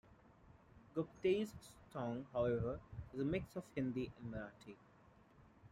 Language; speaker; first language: English; non-native, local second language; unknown